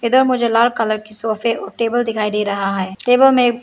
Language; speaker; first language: Hindi; non-native, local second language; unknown